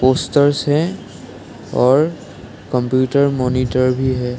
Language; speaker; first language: Hindi; non-native, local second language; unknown